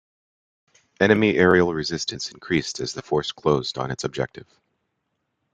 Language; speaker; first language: English; native; English